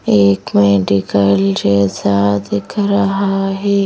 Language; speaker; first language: Hindi; native; Hindi